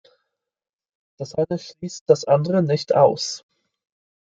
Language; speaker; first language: German; non-native, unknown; English